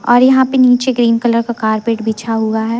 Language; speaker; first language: Hindi; native; Hindi